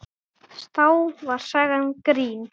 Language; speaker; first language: Icelandic; native; Icelandic